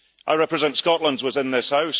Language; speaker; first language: English; early bilingual, heritage; English